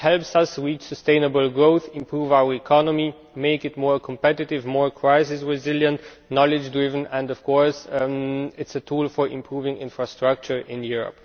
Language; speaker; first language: English; non-native, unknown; Romanian